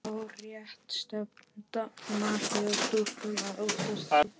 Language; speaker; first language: Icelandic; non-native, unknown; Polish